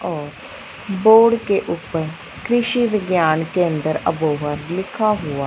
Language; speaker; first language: Hindi; non-native, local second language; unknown